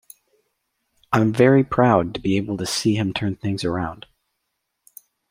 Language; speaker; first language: English; native; English